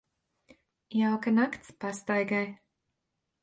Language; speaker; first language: Latvian; native; Latvian